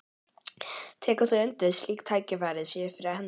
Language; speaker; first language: Icelandic; native; Icelandic